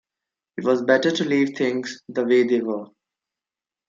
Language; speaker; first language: English; non-native, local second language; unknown